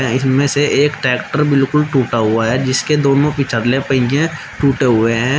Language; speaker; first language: Hindi; native; Hindi